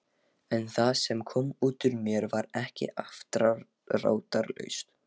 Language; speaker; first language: Icelandic; non-native, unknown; Lithuanian